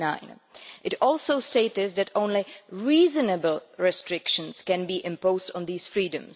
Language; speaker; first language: English; non-native, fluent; Czech